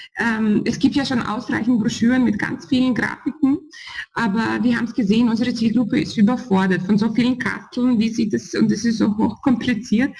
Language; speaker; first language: German; non-native, fluent; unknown